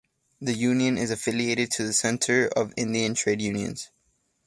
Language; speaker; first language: English; native; English